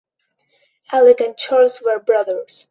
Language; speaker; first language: English; non-native, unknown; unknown